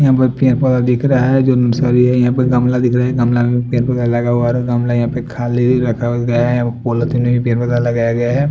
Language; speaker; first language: Hindi; non-native, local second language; Bhojpuri